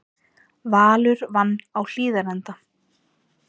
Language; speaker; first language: Icelandic; native; Icelandic